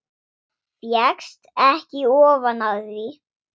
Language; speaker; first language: Icelandic; non-native, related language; Swedish